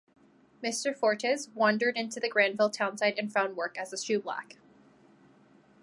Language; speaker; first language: English; non-native, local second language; French